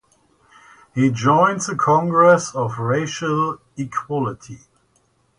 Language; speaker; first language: English; native; English